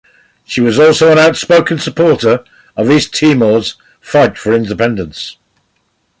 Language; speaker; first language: English; native; English